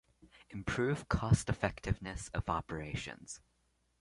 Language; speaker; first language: English; non-native, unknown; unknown